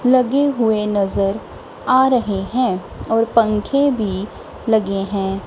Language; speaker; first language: Hindi; non-native, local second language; Punjabi